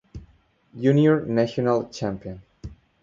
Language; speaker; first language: English; non-native, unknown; Spanish